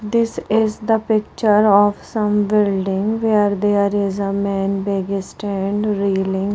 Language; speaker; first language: English; non-native, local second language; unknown